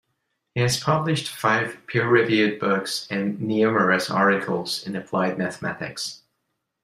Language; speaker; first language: English; non-native, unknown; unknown